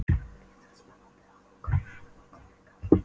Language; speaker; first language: Icelandic; non-native, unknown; Polish